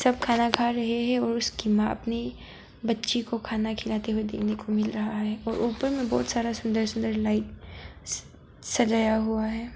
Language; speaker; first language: Hindi; non-native, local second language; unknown